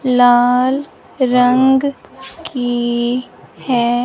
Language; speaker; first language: Hindi; non-native, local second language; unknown